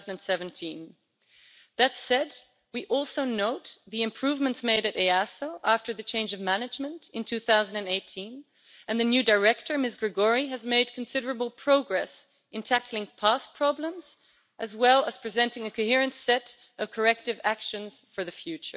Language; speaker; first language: English; non-native, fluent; Dutch